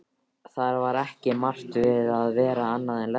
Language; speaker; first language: Icelandic; native; Icelandic